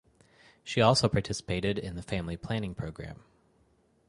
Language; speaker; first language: English; native; English